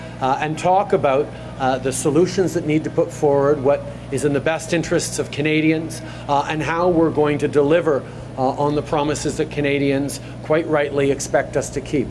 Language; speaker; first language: English; native; English